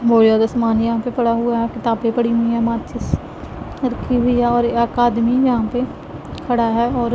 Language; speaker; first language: Hindi; non-native, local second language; Punjabi